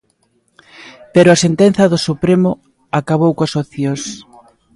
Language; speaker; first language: Galician; native; Galician